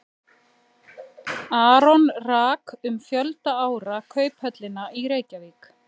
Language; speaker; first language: Icelandic; native; Icelandic